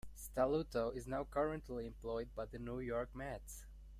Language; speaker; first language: English; non-native, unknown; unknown